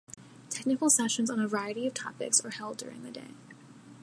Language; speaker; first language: English; native; English